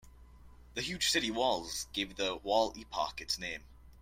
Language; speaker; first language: English; native; English